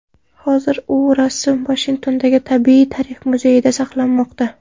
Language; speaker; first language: Uzbek; non-native, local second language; Kara-Kalpak